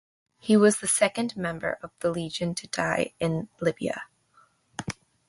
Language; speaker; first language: English; native; English